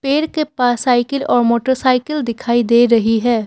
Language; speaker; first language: Hindi; non-native, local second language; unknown